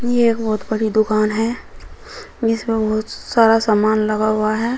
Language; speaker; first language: Hindi; native; Hindi